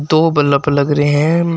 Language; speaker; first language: Hindi; native; Hindi